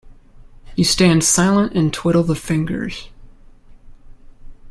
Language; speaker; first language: English; native; English